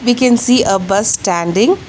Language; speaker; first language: English; non-native, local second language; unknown